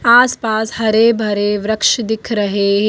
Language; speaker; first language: Hindi; native; Hindi